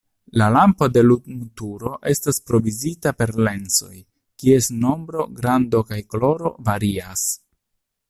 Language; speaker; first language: Esperanto; non-native, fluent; Italian